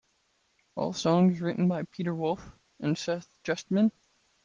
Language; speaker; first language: English; native; English